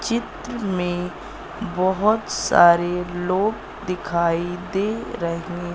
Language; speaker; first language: Hindi; native; Hindi